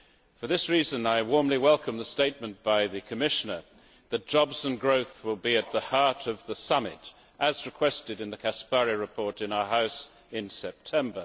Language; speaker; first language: English; native; English